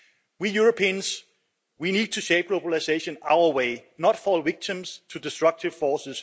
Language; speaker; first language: English; non-native, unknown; Danish